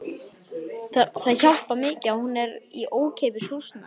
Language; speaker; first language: Icelandic; native; Icelandic